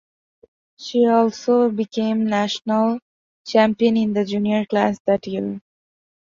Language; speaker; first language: English; non-native, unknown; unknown